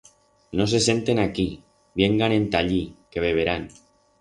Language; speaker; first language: Aragonese; non-native, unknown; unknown